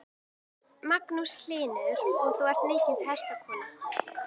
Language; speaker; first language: Icelandic; native; Icelandic